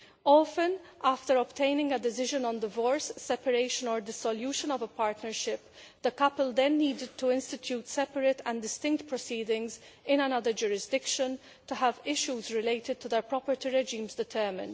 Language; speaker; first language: English; non-native, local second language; Maltese